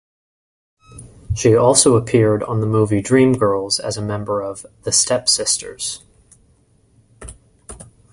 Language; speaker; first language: English; native; English